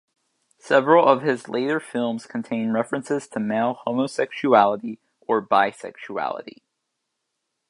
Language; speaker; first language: English; native; English